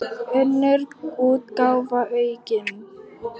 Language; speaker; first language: Icelandic; non-native, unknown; Polish